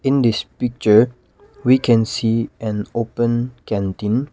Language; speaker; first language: English; non-native, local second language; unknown